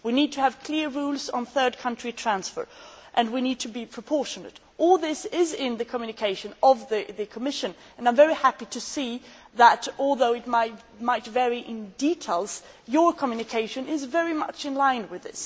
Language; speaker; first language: English; non-native, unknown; Swedish